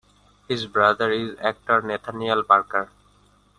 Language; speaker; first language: English; non-native, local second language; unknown